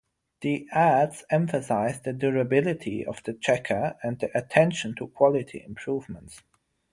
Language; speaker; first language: English; non-native, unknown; German